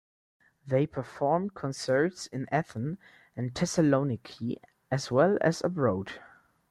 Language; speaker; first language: English; non-native, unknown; German